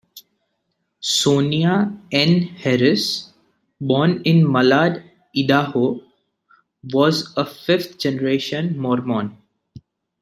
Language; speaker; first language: English; non-native, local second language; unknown